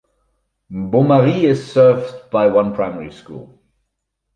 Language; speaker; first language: English; non-native, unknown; German